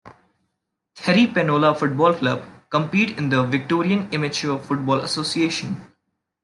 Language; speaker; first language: English; non-native, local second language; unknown